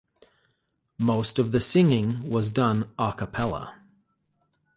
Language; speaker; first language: English; native; English